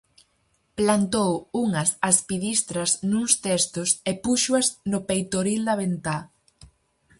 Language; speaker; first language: Galician; native; Galician